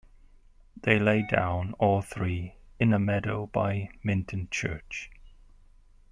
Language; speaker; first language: English; non-native, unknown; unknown